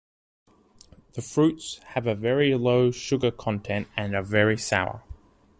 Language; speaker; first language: English; native; English